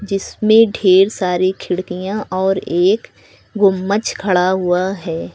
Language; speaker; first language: Hindi; native; Hindi